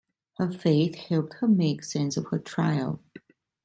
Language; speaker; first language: English; non-native, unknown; Italian